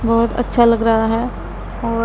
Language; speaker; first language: Hindi; non-native, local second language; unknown